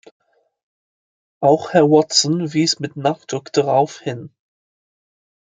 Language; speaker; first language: German; non-native, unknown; English